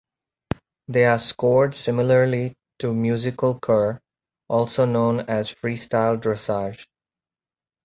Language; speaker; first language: English; native; English